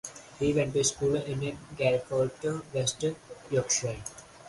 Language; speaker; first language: English; non-native, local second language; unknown